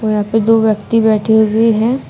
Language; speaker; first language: Hindi; native; Hindi